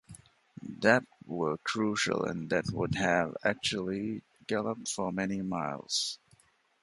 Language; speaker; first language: English; non-native, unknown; Divehi